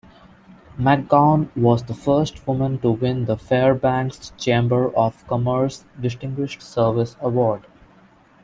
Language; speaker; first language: English; non-native, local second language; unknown